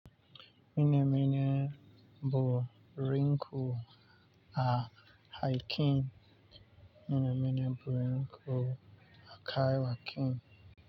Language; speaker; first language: Hausa; non-native, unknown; Yoruba